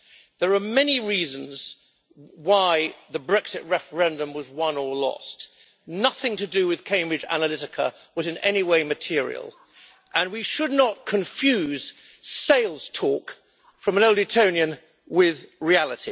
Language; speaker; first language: English; native; English